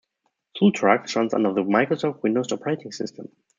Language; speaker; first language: English; non-native, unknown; German